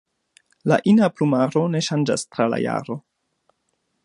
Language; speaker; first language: Esperanto; non-native, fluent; German